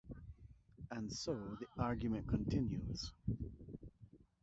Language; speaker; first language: English; native; English